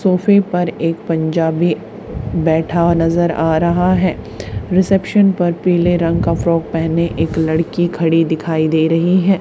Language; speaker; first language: Hindi; native; Hindi